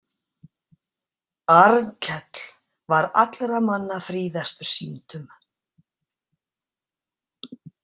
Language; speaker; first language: Icelandic; native; Icelandic